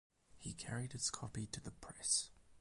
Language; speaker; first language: English; native; English